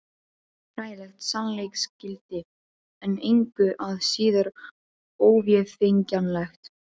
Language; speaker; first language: Icelandic; non-native, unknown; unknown